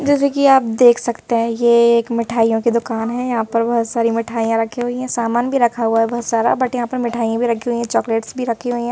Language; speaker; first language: Hindi; native; Hindi